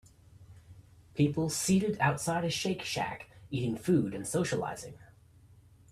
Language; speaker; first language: English; native; English